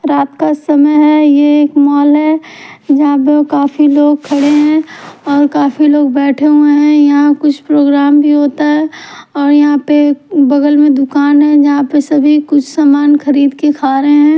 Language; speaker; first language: Hindi; native; Hindi